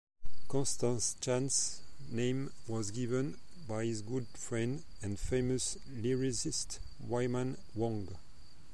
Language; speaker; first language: English; non-native, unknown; French